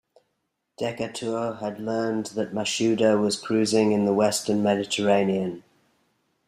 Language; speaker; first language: English; native; English